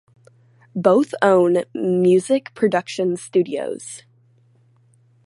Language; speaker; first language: English; native; English